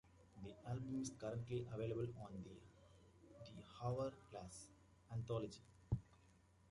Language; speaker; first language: English; native; English